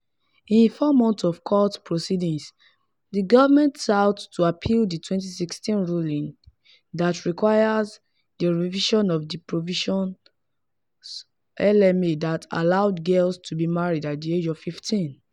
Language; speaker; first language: English; non-native, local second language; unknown